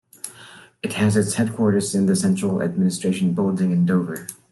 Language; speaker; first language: English; non-native, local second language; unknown